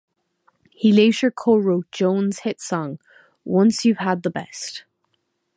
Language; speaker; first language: English; native; English